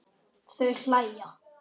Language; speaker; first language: Icelandic; native; Icelandic